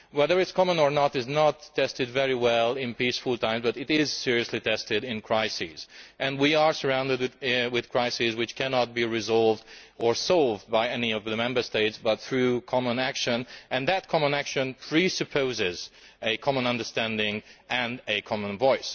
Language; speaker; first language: English; non-native, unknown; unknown